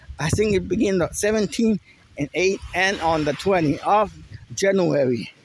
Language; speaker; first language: English; non-native, local second language; Spanish